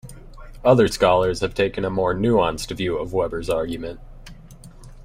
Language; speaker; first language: English; native; English